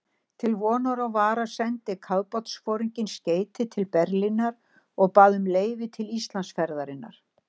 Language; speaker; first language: Icelandic; native; Icelandic